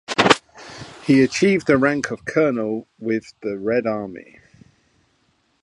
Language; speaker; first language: English; native; English